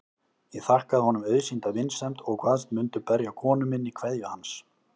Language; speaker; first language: Icelandic; native; Icelandic